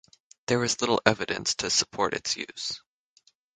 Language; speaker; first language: English; native; English